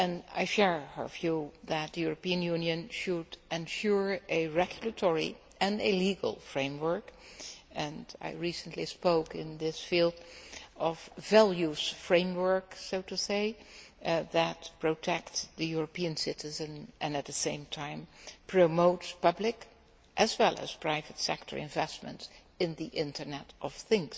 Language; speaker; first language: English; non-native, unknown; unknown